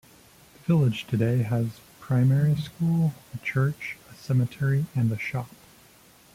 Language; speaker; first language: English; native; English